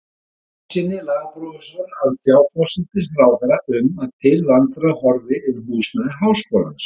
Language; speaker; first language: Icelandic; native; Icelandic